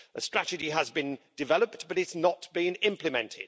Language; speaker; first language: English; native; English